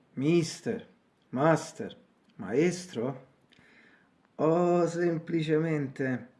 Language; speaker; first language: English; non-native, learner; Italian